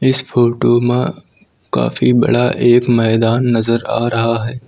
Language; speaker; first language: Hindi; native; Hindi